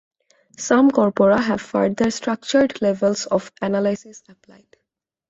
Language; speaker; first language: English; non-native, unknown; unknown